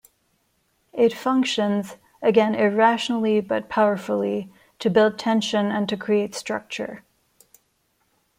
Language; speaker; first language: English; non-native, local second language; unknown